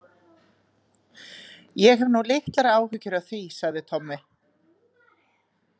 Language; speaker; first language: Icelandic; native; Icelandic